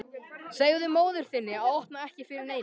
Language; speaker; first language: Icelandic; native; Icelandic